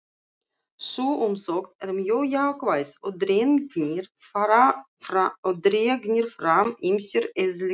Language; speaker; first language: Icelandic; non-native, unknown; Russian